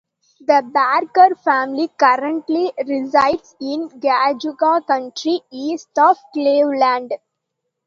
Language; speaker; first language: English; non-native, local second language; Tamil